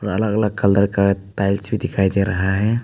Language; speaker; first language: Hindi; non-native, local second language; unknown